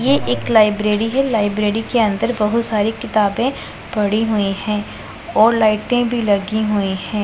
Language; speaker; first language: Hindi; non-native, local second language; Punjabi